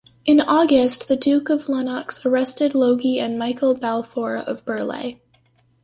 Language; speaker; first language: English; native; English